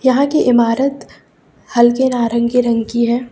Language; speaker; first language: Hindi; native; Hindi